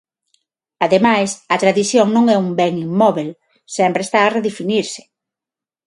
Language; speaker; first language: Galician; non-native, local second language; Spanish